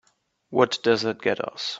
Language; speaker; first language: English; non-native, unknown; German